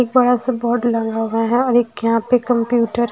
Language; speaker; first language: Hindi; native; Hindi